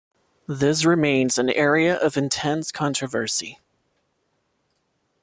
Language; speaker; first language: English; non-native, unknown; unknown